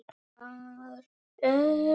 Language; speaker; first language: Icelandic; non-native, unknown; Polish